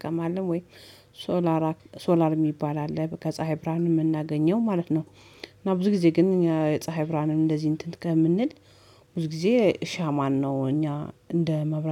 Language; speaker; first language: Amharic; native; Amharic